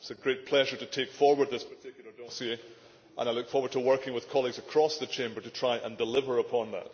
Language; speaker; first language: English; native; English